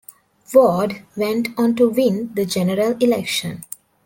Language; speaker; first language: English; non-native, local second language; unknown